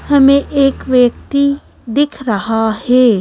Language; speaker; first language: Hindi; native; Hindi